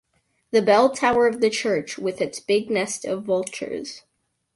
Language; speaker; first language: English; native; English